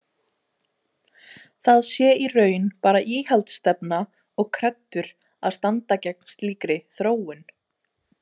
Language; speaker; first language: Icelandic; native; Icelandic